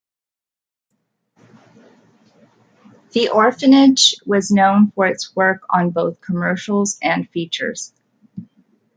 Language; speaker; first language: English; native; English